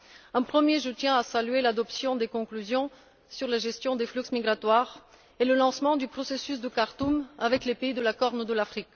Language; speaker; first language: French; non-native, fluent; Bulgarian